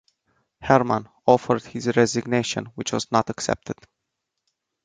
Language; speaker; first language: English; non-native, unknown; Romanian